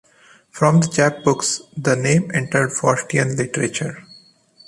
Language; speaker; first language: English; non-native, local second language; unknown